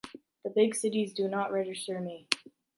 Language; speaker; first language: English; native; English